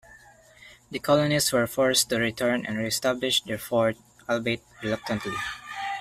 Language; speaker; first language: English; non-native, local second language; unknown